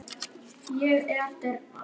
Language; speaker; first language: Icelandic; non-native, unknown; German